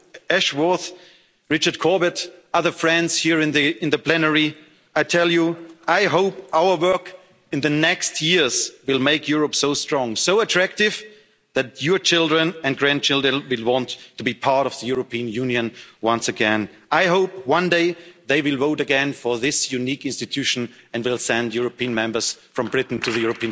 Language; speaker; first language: English; non-native, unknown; German